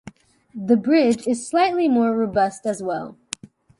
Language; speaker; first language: English; native; English